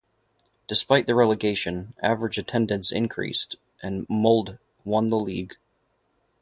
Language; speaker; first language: English; native; English